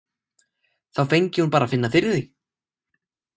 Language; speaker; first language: Icelandic; native; Icelandic